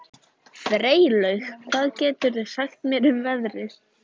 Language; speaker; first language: Icelandic; native; Icelandic